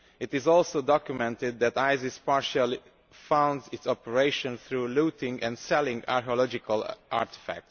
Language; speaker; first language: English; non-native, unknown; Romanian